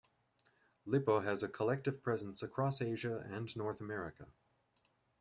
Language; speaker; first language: English; native; English